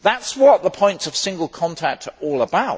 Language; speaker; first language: English; native; English